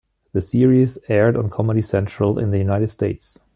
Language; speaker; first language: English; non-native, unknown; German